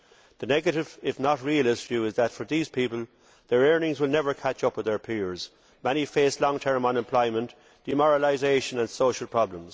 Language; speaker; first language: English; native; English